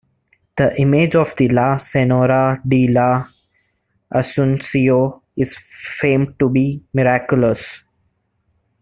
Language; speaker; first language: English; non-native, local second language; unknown